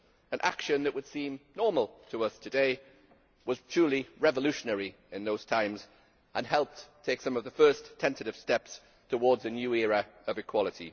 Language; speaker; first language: English; native; English